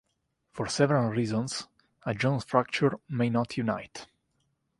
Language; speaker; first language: English; non-native, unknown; Italian